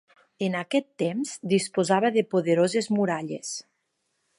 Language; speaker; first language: Catalan; native; Catalan